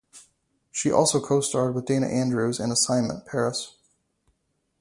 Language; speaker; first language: English; native; English